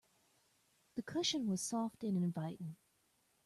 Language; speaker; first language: English; native; English